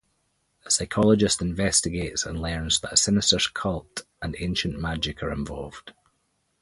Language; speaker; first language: English; native; English